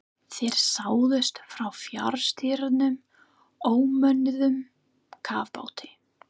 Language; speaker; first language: Icelandic; non-native, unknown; English